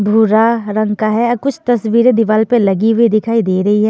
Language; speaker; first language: Hindi; non-native, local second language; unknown